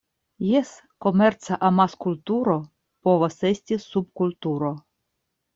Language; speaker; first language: Esperanto; non-native, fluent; Russian